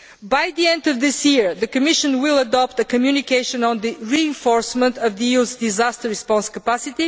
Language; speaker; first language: English; non-native, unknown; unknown